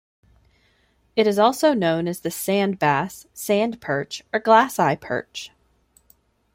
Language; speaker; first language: English; native; English